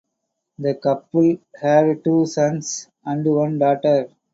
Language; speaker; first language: English; non-native, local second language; Tamil